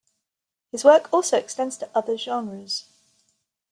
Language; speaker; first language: English; native; English